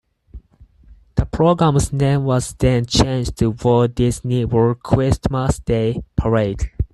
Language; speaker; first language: English; non-native, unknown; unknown